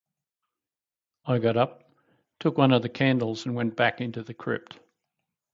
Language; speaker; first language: English; native; English